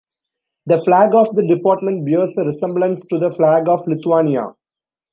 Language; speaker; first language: English; non-native, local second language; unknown